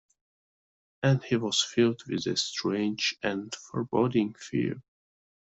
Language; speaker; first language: English; non-native, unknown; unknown